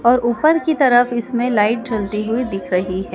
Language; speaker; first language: Hindi; native; Hindi